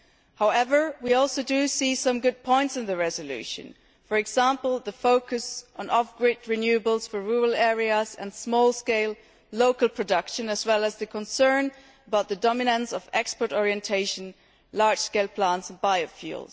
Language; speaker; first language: English; non-native, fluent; German